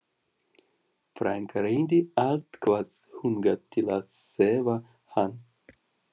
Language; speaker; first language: Icelandic; non-native, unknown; Russian